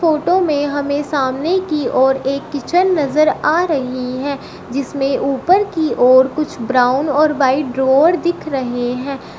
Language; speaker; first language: Hindi; native; Hindi